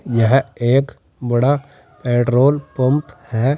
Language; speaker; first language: Hindi; native; Hindi